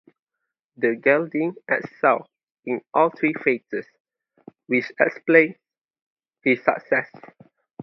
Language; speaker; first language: English; non-native, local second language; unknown